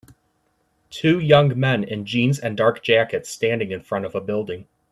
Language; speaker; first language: English; native; English